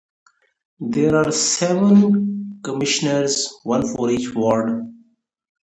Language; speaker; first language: English; non-native, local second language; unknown